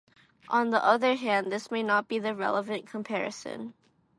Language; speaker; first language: English; non-native, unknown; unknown